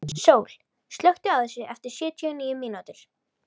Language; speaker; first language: Icelandic; native; Icelandic